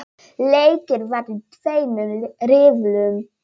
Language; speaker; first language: Icelandic; non-native, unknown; Polish